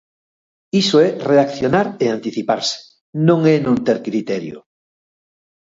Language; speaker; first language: Galician; native; Galician